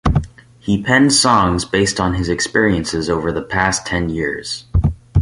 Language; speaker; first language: English; native; English